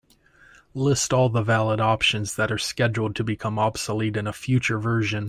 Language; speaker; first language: English; native; English